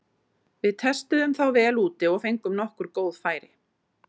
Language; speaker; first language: Icelandic; native; Icelandic